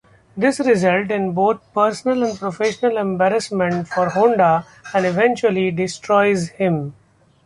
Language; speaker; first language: English; non-native, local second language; Marathi